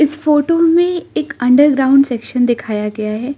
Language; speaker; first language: Hindi; non-native, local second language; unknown